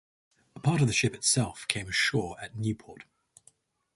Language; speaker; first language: English; native; English